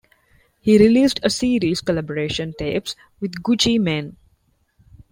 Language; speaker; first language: English; non-native, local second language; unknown